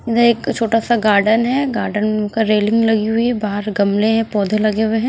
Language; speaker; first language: Hindi; non-native, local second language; Punjabi